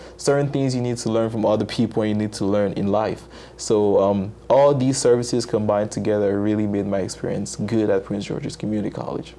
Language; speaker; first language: English; non-native, local second language; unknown